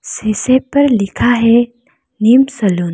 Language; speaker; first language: Hindi; non-native, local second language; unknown